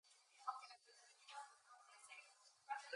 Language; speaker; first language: English; native; English